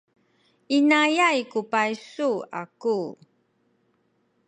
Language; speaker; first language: Sakizaya; non-native, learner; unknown